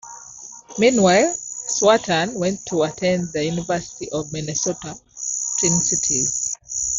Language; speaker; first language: English; non-native, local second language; Ganda